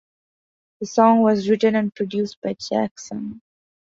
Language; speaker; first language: English; non-native, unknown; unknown